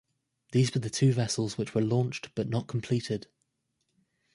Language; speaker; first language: English; native; English